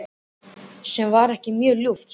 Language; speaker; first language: Icelandic; native; Icelandic